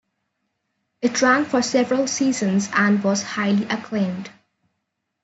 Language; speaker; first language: English; non-native, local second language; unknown